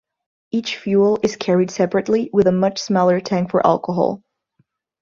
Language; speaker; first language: English; non-native, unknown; Portuguese